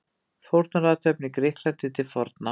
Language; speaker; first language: Icelandic; native; Icelandic